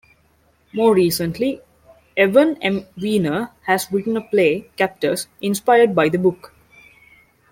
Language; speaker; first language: English; non-native, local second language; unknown